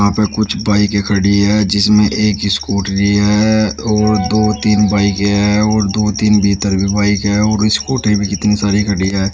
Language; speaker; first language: Hindi; native; Hindi